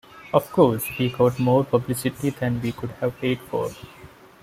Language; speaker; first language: English; non-native, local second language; Malayalam